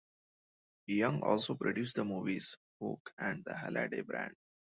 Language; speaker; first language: English; non-native, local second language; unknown